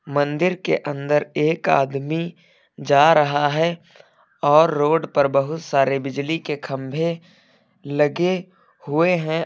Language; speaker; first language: Hindi; native; Hindi